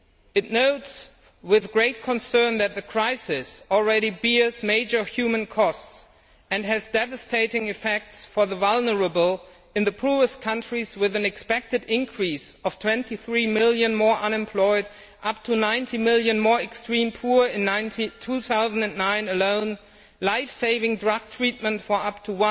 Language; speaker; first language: English; non-native, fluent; German